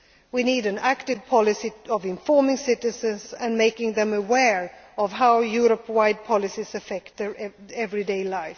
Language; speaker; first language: English; non-native, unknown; Swedish